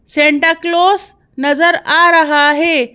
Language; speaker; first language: Hindi; native; Hindi